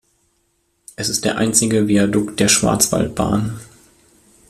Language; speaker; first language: German; native; German